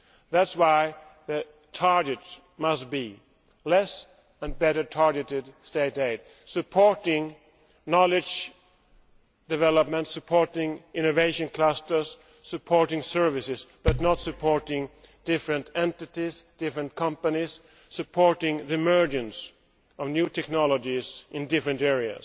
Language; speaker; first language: English; non-native, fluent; Swedish